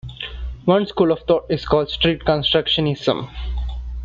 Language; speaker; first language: English; non-native, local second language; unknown